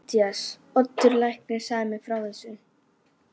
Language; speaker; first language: Icelandic; native; Icelandic